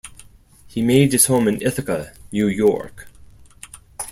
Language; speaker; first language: English; non-native, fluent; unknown